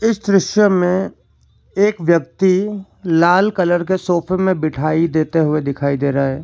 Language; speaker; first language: Hindi; non-native, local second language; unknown